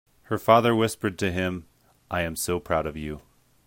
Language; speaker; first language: English; native; English